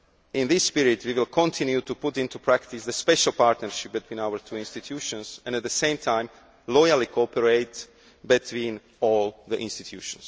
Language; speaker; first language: English; non-native, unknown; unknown